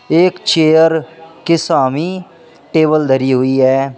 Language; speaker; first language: Hindi; native; Hindi